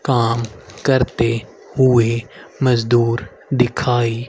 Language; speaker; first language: Hindi; native; Hindi